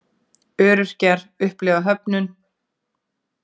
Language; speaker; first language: Icelandic; native; Icelandic